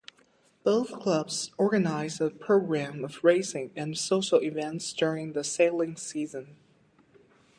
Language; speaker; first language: English; native; English